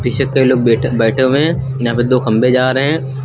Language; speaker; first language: Hindi; native; Hindi